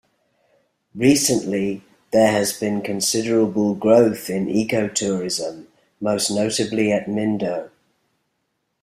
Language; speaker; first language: English; native; English